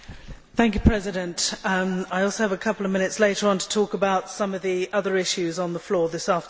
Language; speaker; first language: English; native; English